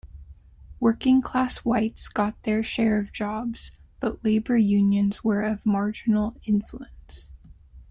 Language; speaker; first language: English; native; English